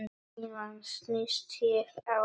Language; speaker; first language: Icelandic; non-native, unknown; Polish